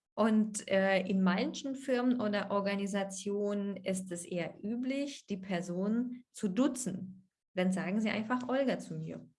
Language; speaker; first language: German; non-native, fluent; Russian